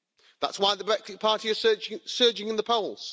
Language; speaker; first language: English; native; English